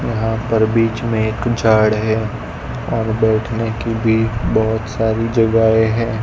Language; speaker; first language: Hindi; non-native, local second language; Gujarati